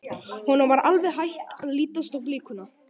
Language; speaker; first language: Icelandic; native; Icelandic